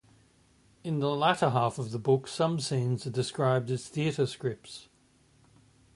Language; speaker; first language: English; native; English